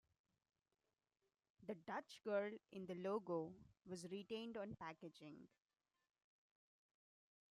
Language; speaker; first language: English; non-native, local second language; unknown